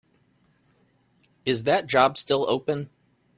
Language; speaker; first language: English; native; English